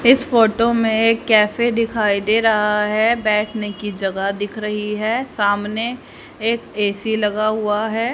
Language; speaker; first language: Hindi; native; Hindi